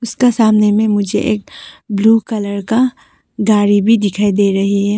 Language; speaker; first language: Hindi; non-native, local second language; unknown